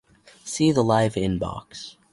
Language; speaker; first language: English; native; English